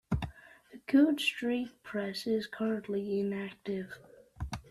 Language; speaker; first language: English; native; English